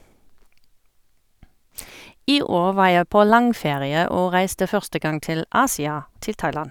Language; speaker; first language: Norwegian; non-native, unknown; German